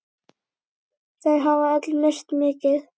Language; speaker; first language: Icelandic; native; Icelandic